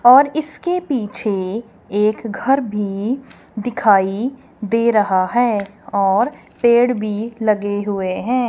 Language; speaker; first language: Hindi; non-native, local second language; Punjabi